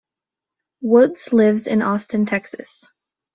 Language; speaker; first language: English; native; English